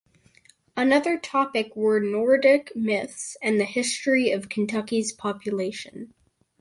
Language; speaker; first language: English; native; English